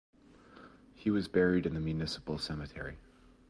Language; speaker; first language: English; native; English